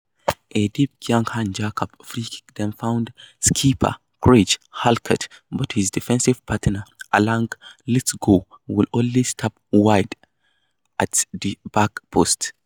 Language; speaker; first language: English; non-native, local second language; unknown